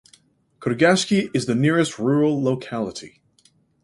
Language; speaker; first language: English; native; English